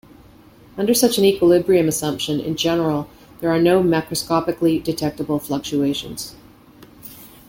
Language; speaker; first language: English; native; English